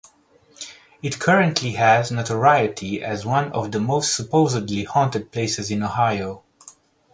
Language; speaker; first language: English; native; English